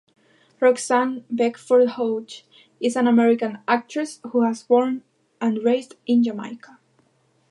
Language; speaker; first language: English; non-native, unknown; Galician